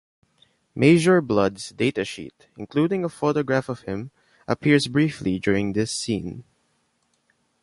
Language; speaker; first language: English; non-native, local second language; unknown